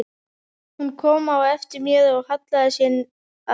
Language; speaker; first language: Icelandic; native; Icelandic